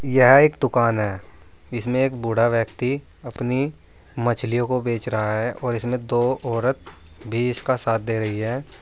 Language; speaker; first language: Hindi; native; Hindi